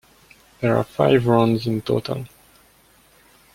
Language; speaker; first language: English; non-native, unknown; French